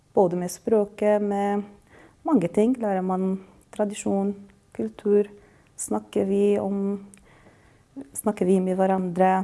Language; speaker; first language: Norwegian; non-native, fluent; Arabic